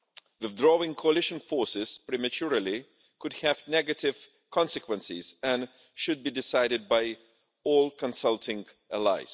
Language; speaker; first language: English; non-native, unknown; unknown